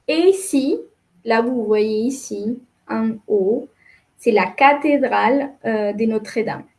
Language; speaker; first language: French; non-native, fluent; Spanish